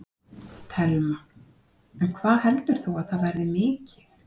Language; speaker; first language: Icelandic; native; Icelandic